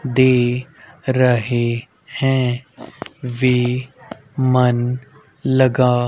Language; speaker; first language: Hindi; native; Hindi